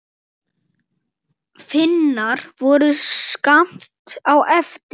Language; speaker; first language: Icelandic; native; Icelandic